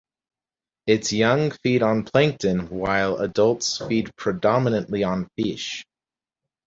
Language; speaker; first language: English; native; English